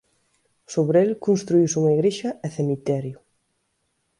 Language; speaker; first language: Galician; native; Galician